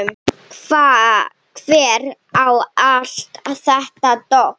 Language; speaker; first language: Icelandic; non-native, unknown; Slovenian